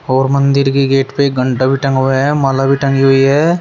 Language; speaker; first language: Hindi; native; Hindi